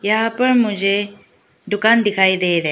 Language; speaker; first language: Hindi; non-native, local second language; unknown